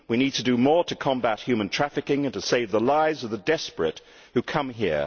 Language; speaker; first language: English; native; English